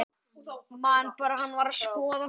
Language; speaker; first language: Icelandic; native; Icelandic